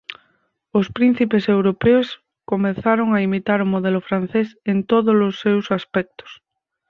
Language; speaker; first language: Galician; native; Galician